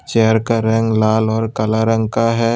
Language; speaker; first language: Hindi; non-native, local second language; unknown